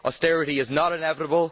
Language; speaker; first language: English; native; English